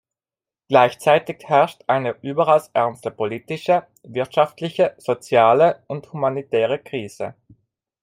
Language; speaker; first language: German; non-native, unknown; Italian